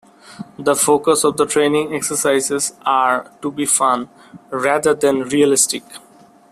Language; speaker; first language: English; non-native, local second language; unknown